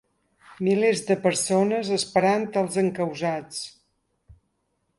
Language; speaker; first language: Catalan; native; Catalan